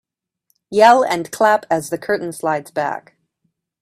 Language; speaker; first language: English; native; English